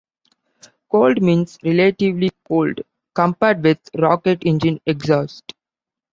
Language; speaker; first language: English; non-native, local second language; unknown